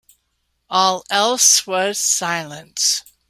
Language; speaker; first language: English; native; English